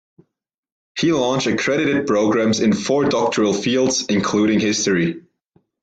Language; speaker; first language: English; non-native, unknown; German